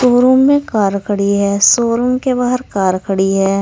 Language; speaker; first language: Hindi; native; Hindi